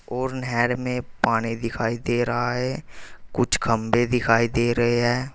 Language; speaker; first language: Hindi; native; Hindi